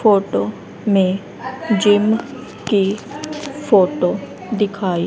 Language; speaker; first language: Hindi; native; Hindi